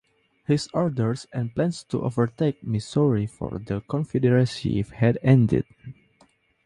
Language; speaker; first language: English; non-native, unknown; Indonesian